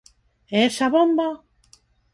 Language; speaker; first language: Galician; non-native, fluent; Spanish